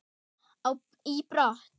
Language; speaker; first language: Icelandic; non-native, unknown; German